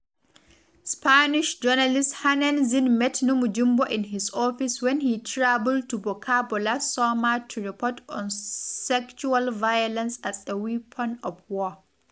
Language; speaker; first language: English; non-native, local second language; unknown